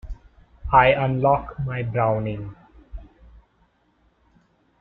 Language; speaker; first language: English; non-native, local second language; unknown